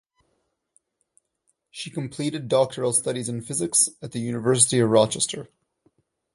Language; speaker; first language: English; non-native, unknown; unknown